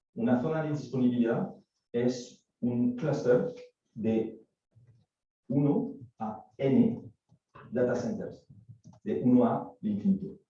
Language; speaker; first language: Spanish; non-native, fluent; French